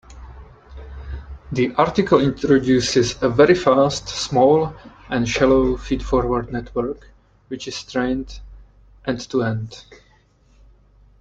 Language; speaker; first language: English; native; English